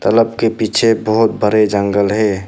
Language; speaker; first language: Hindi; non-native, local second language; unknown